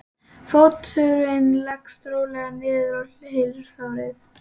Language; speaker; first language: Icelandic; native; Icelandic